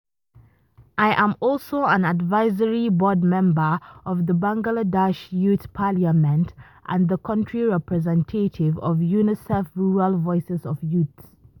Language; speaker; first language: English; non-native, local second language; Hausa